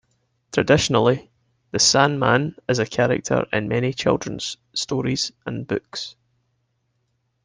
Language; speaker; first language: English; native; English